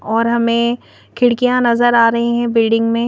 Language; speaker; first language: Hindi; native; Hindi